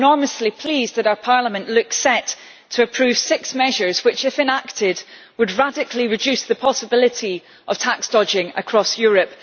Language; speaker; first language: English; native; English